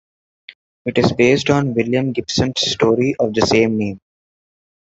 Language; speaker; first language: English; non-native, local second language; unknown